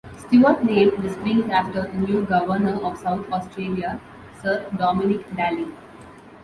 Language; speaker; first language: English; non-native, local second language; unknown